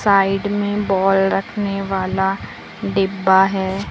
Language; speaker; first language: Hindi; native; Hindi